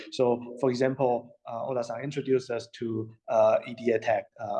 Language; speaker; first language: English; non-native, fluent; Chinese